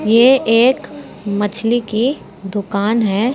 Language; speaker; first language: Hindi; native; Hindi